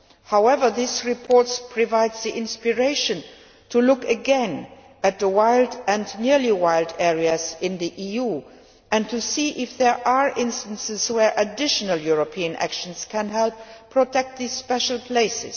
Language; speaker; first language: English; non-native, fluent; Luxembourgish